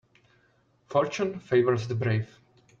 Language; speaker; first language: English; non-native, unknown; Czech